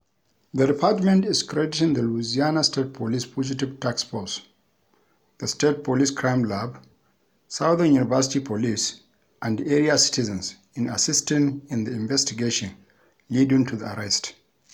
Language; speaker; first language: English; non-native, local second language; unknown